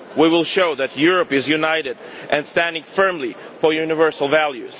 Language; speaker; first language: English; non-native, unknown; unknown